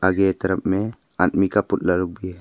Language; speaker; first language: Hindi; non-native, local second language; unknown